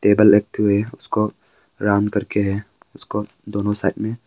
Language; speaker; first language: Hindi; early bilingual, other home language; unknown